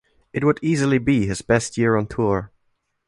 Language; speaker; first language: English; non-native, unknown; German